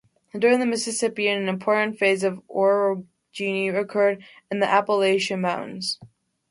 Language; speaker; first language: English; native; English